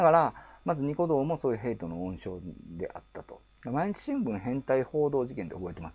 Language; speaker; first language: Japanese; native; Japanese